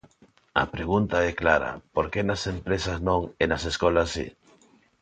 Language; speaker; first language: Galician; non-native, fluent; Spanish